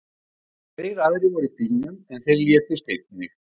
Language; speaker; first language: Icelandic; native; Icelandic